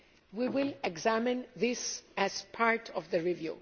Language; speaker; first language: English; non-native, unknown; German